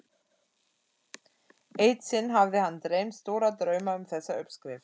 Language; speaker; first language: Icelandic; non-native, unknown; German